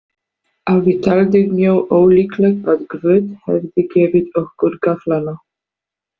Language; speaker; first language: Icelandic; non-native, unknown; Polish